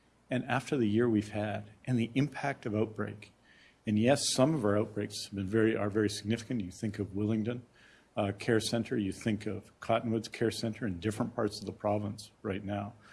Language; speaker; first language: English; native; English